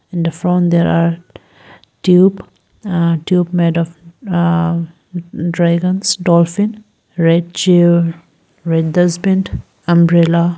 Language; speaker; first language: English; non-native, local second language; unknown